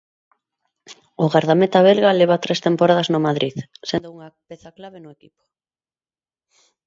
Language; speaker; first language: Galician; non-native, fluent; Spanish